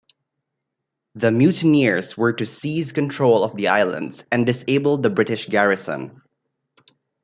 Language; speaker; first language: English; non-native, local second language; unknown